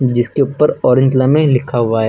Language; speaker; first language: Hindi; native; Hindi